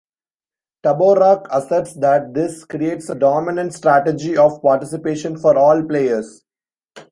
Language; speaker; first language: English; non-native, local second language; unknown